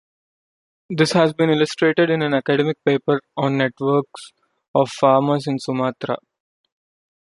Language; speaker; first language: English; non-native, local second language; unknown